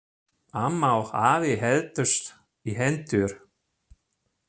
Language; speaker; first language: Icelandic; non-native, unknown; German